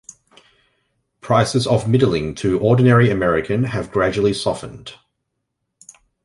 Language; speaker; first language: English; native; English